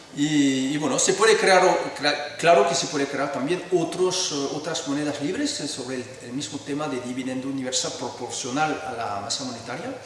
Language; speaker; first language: Spanish; non-native, fluent; French